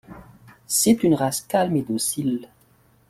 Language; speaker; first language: French; non-native, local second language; Malagasy